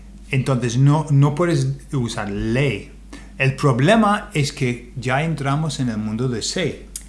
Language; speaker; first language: Spanish; non-native, fluent; English